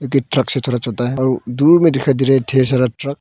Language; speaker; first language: Hindi; non-native, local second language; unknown